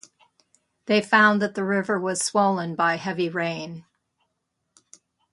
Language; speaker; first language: English; native; English